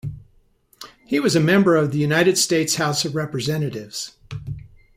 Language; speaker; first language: English; native; English